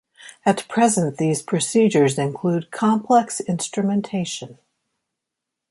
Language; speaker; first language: English; native; English